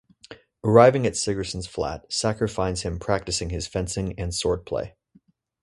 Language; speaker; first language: English; native; English